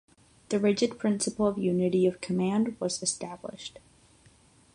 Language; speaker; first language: English; non-native, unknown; Catalan